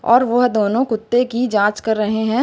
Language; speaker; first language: Hindi; native; Hindi